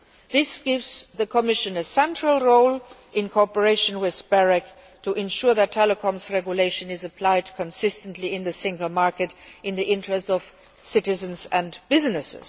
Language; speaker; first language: English; non-native, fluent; Luxembourgish